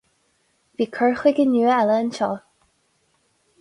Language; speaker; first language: Irish; non-native, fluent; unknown